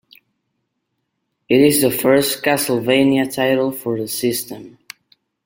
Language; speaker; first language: English; non-native, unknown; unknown